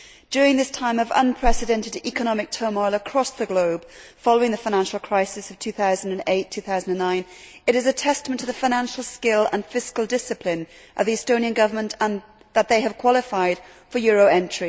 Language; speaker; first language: English; native; English